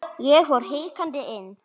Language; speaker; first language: Icelandic; native; Icelandic